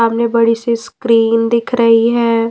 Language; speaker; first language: Hindi; non-native, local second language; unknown